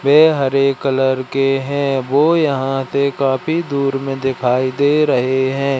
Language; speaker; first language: Hindi; native; Hindi